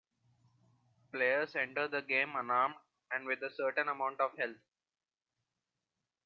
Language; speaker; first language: English; non-native, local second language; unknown